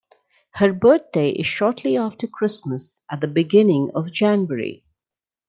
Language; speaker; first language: English; non-native, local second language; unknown